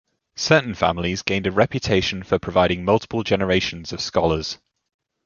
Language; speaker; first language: English; native; English